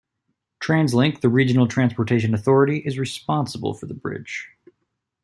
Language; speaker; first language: English; native; English